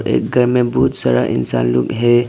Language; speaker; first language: Hindi; non-native, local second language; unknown